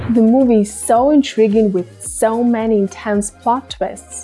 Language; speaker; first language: English; non-native, fluent; Russian